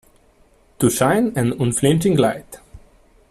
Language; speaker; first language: English; non-native, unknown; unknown